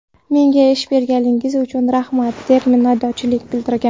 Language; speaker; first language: Uzbek; non-native, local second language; Kara-Kalpak